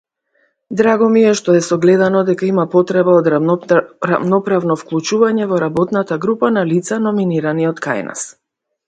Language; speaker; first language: English; non-native, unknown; Macedonian